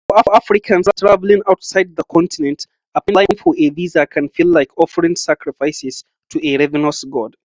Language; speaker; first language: English; non-native, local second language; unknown